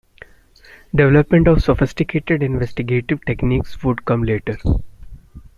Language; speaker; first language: English; non-native, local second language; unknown